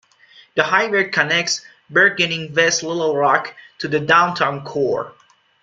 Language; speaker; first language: English; non-native, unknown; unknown